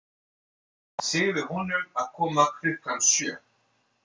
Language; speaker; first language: Icelandic; non-native, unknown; French